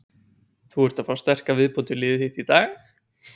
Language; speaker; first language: Icelandic; native; Icelandic